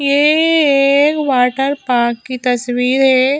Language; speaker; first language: Hindi; native; Hindi